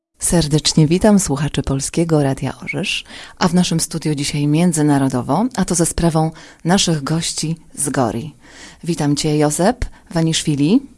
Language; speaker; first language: Polish; native; Polish